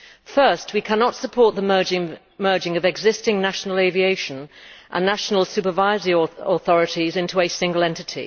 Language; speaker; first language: English; native; English